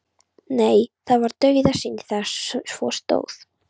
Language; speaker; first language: Icelandic; non-native, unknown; Polish